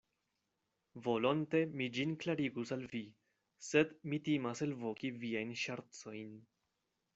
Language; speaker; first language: Esperanto; non-native, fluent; Spanish